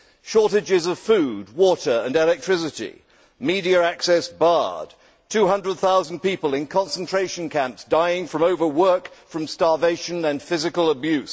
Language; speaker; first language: English; native; English